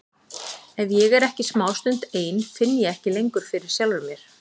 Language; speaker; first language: Icelandic; native; Icelandic